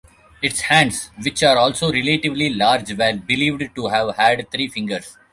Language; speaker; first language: English; non-native, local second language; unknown